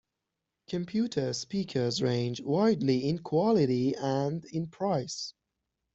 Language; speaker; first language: English; non-native, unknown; Persian